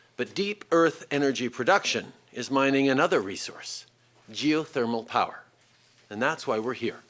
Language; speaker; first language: English; native; English